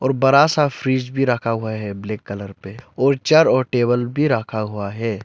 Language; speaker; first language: Hindi; non-native, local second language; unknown